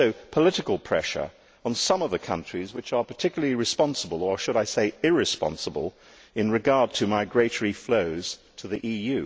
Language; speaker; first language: English; native; English